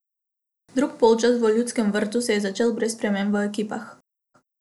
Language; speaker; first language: Slovenian; non-native, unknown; Macedonian